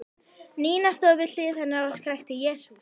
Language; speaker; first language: Icelandic; native; Icelandic